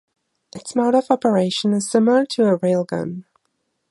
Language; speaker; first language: English; non-native, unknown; German